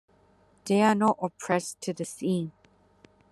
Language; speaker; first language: English; non-native, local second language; Cantonese